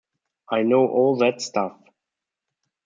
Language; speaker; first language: English; non-native, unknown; German